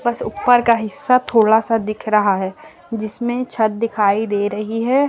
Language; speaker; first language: Hindi; native; Hindi